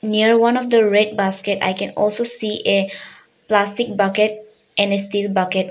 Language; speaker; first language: English; non-native, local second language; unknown